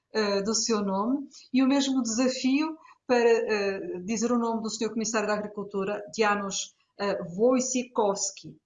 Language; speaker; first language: Portuguese; native; Portuguese